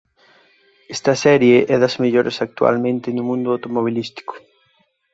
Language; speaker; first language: Galician; native; Galician